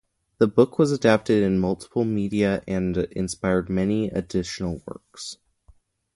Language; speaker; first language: English; native; English